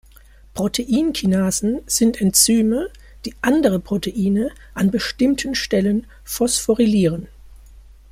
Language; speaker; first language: German; native; German